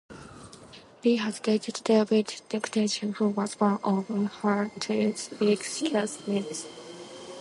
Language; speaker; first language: English; non-native, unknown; Japanese